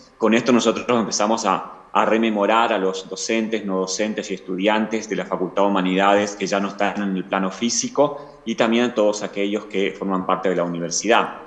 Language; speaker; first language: Spanish; native; Spanish